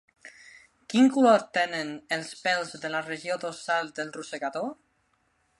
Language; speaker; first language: Catalan; non-native, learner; Spanish